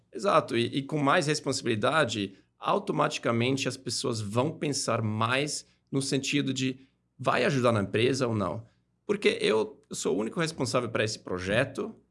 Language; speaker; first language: Portuguese; non-native, fluent; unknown